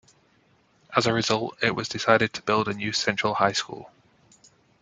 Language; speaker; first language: English; native; English